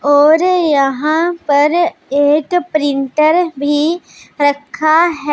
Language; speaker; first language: Hindi; non-native, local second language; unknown